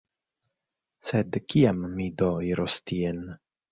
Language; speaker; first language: Esperanto; non-native, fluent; Italian